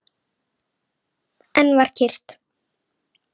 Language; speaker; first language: Icelandic; native; Icelandic